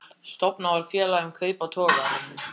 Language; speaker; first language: Icelandic; native; Icelandic